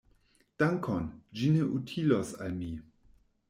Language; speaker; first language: Esperanto; non-native, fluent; German